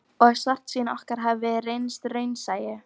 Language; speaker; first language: Icelandic; non-native, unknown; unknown